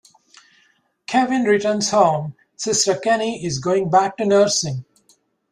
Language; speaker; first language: English; native; English